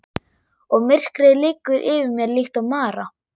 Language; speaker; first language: Icelandic; non-native, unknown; German